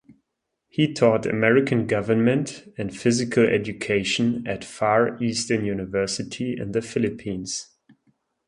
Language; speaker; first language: English; non-native, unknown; German